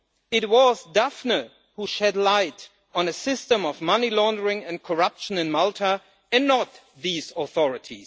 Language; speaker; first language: English; non-native, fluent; German